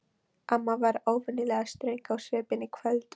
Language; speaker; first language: Icelandic; non-native, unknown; Polish